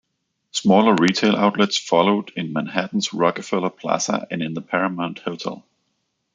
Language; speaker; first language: English; non-native, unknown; Danish